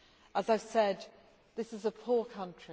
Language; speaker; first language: English; native; English